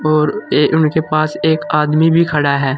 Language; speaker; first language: Hindi; native; Hindi